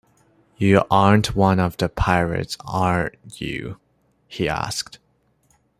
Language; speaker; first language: English; non-native, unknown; Chinese